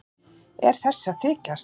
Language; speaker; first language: Icelandic; native; Icelandic